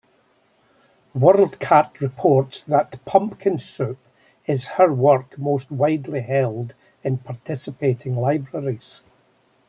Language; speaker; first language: English; native; English